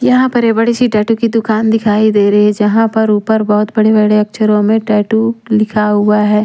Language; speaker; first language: Hindi; native; Hindi